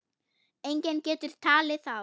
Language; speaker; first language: Icelandic; non-native, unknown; German